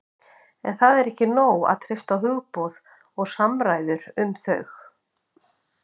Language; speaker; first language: Icelandic; native; Icelandic